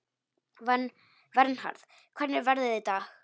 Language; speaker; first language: Icelandic; non-native, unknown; Polish